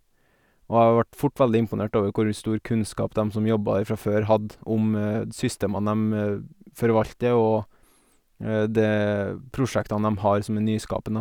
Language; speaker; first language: Norwegian; native; Norwegian